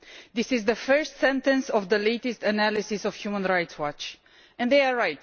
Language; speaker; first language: English; non-native, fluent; Romanian